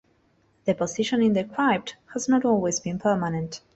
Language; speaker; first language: English; non-native, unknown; Spanish